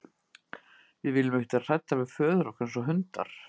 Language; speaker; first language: Icelandic; native; Icelandic